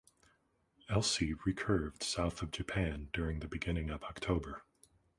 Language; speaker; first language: English; native; English